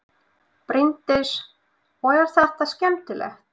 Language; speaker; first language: Icelandic; non-native, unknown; Russian